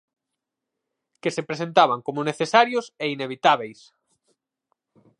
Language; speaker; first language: Galician; native; Galician